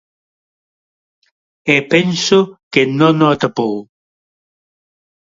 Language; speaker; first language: Galician; non-native, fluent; Spanish